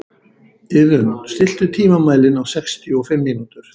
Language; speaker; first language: Icelandic; native; Icelandic